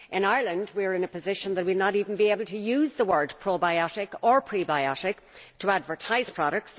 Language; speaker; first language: English; native; English